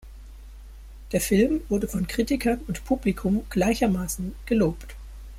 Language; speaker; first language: German; native; German